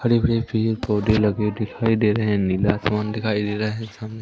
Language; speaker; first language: Hindi; native; Hindi